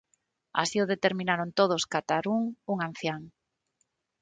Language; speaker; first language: Galician; non-native, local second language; Spanish